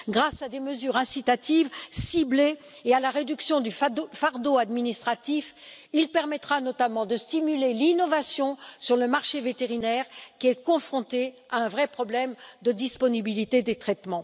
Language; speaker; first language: French; native; French